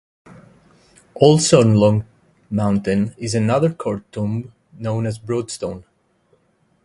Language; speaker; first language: English; native; English